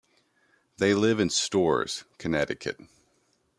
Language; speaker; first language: English; native; English